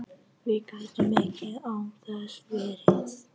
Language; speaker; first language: Icelandic; non-native, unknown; Vietnamese